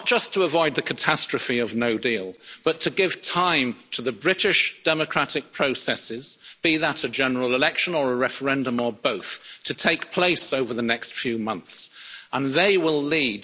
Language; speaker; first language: English; native; English